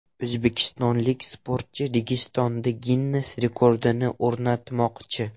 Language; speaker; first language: Uzbek; non-native, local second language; Russian